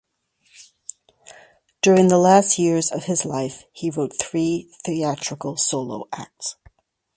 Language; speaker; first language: English; native; English